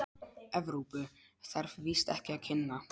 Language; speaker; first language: Icelandic; non-native, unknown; Polish